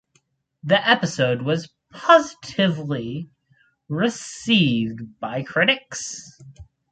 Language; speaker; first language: English; native; English